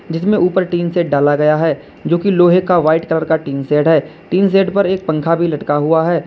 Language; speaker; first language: Hindi; native; Hindi